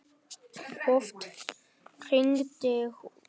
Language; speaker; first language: Icelandic; non-native, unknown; Vietnamese